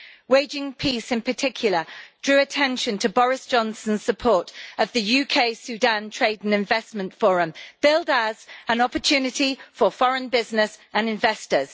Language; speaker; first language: English; native; English